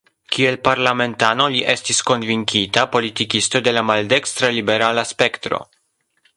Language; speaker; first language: Esperanto; non-native, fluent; Polish